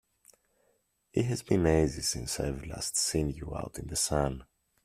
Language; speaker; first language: English; native; English